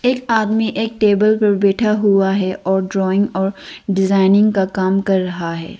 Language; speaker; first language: Hindi; non-native, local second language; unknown